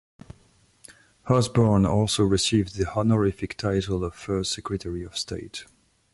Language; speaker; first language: English; non-native, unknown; French